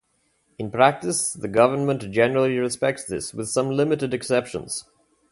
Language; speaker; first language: English; native; English